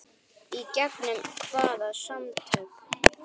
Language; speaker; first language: Icelandic; native; Icelandic